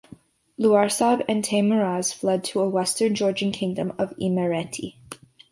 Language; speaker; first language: English; native; English